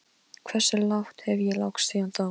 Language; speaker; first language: Icelandic; non-native, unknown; Polish